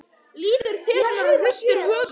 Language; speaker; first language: Icelandic; native; Icelandic